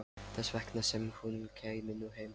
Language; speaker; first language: Icelandic; non-native, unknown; Lithuanian